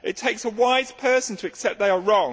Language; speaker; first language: English; native; English